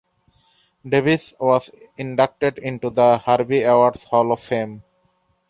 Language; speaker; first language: English; non-native, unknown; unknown